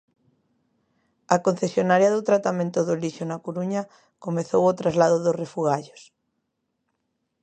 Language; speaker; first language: Galician; native; Galician